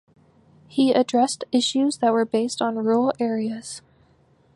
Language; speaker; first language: English; native; English